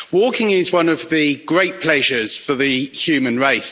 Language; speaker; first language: English; native; English